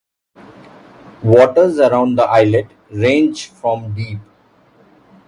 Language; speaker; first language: English; non-native, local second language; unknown